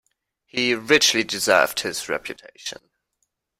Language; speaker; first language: English; non-native, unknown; German